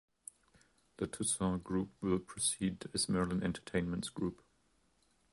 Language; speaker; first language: English; non-native, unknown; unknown